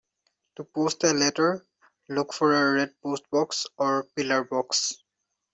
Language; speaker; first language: English; non-native, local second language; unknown